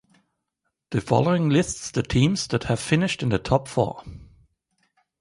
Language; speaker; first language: English; non-native, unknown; German